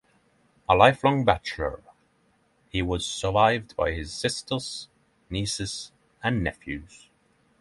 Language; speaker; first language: English; non-native, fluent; Norwegian